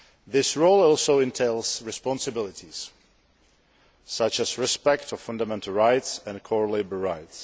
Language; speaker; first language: English; non-native, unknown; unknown